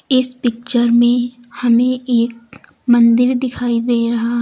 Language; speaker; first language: Hindi; native; Hindi